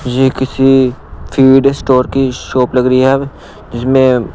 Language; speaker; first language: Hindi; non-native, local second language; Punjabi